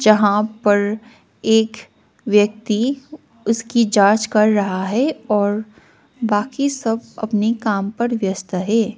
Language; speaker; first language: Hindi; non-native, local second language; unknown